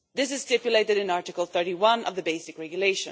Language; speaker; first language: English; non-native, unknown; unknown